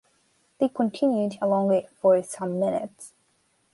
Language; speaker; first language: English; non-native, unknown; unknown